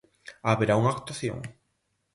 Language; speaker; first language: Galician; native; Galician